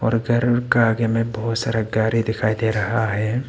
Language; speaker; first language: Hindi; non-native, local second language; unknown